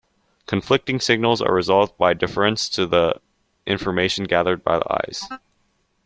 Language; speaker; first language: English; native; English